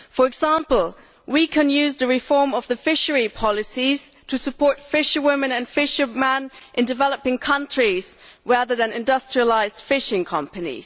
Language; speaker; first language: English; non-native, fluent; German